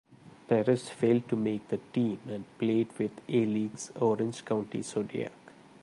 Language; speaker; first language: English; non-native, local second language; Malayalam